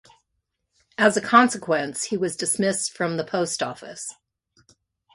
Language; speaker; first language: English; native; English